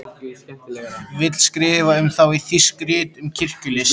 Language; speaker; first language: Icelandic; native; Icelandic